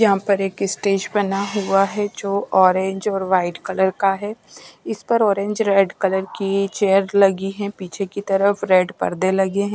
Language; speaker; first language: Hindi; non-native, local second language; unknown